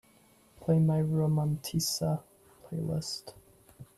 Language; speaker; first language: English; native; English